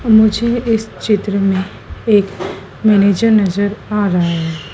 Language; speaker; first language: Hindi; native; Hindi